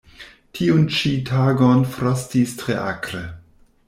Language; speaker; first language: Esperanto; non-native, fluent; German